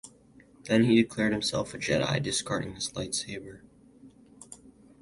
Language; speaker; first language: English; native; English